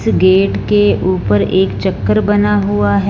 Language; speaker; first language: Hindi; non-native, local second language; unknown